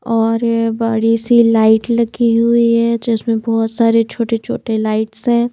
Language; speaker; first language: Hindi; native; Hindi